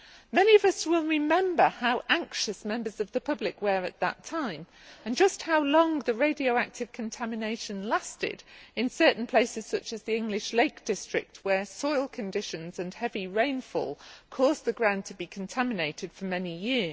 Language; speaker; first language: English; native; English